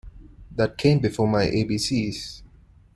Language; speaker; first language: English; non-native, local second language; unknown